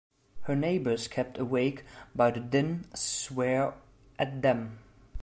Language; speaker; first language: English; non-native, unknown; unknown